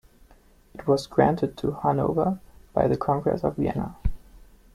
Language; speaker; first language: English; non-native, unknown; German